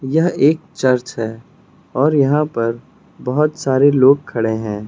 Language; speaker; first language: Hindi; native; Hindi